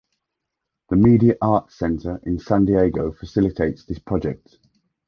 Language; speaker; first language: English; native; English